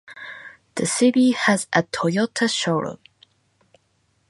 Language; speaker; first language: English; non-native, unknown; Japanese